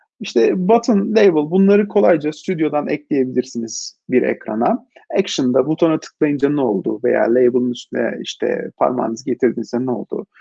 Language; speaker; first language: Turkish; native; Turkish